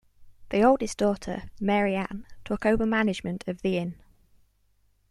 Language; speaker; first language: English; native; English